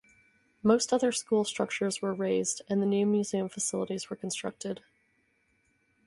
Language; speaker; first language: English; native; English